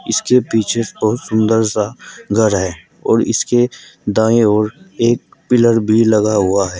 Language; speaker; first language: Hindi; native; Hindi